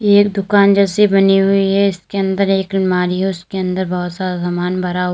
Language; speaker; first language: Hindi; native; Hindi